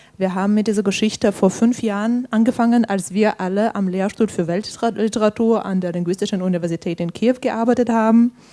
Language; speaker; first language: German; non-native, fluent; Ukrainian